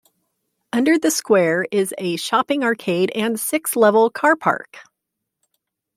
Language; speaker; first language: English; native; English